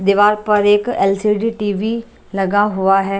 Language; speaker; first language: Hindi; non-native, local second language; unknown